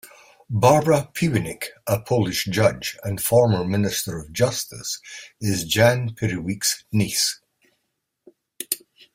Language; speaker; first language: English; native; English